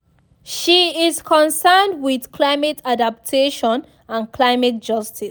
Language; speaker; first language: English; non-native, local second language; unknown